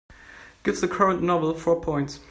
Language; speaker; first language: English; non-native, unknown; German